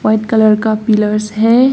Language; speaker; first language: Hindi; non-native, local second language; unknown